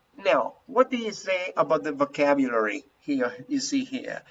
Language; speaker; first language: English; non-native, fluent; Spanish